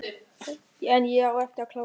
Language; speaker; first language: Icelandic; non-native, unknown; German